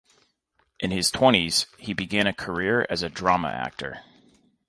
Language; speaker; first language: English; native; English